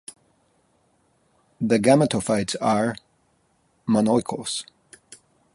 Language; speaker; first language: English; native; English